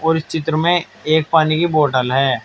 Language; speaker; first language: Hindi; native; Hindi